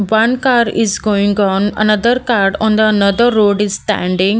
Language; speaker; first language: English; non-native, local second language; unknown